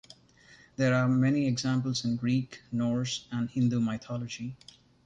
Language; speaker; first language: English; non-native, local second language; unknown